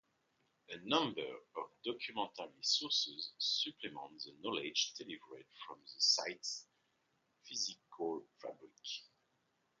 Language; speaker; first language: English; non-native, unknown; French